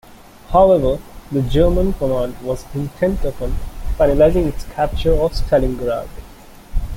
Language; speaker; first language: English; non-native, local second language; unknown